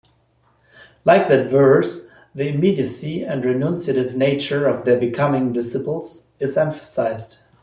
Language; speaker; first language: English; non-native, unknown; German